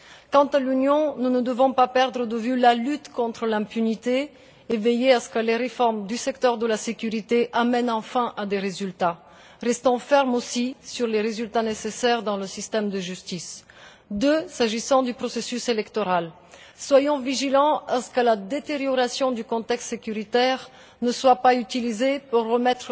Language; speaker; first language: French; non-native, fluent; Bulgarian